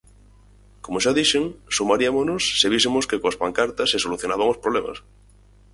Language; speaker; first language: Galician; native; Galician